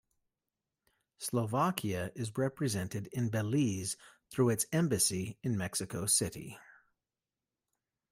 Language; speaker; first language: English; native; English